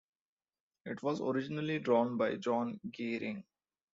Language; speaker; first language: English; non-native, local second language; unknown